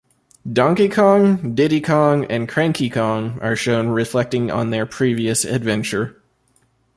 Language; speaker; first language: English; native; English